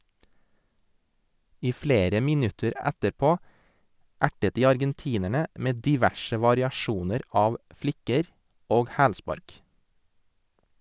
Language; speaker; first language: Norwegian; native; Norwegian